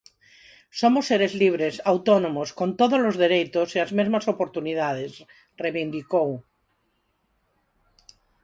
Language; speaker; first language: Galician; non-native, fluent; Spanish